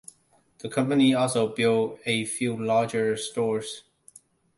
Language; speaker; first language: English; non-native, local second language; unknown